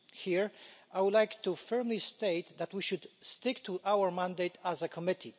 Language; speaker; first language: English; non-native, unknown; Polish